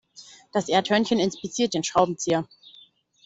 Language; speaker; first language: German; native; German